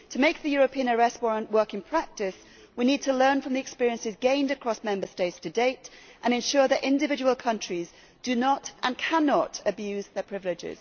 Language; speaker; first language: English; native; English